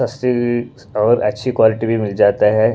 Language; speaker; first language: Hindi; non-native, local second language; Punjabi